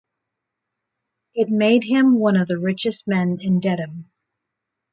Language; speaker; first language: English; native; English